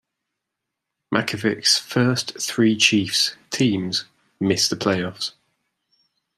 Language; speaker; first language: English; native; English